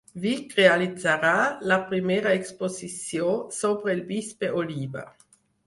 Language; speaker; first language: Catalan; non-native, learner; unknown